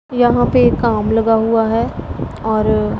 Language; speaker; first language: Hindi; non-native, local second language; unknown